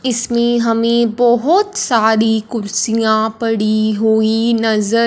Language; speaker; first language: Hindi; non-native, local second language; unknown